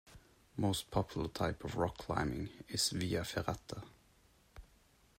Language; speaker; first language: English; non-native, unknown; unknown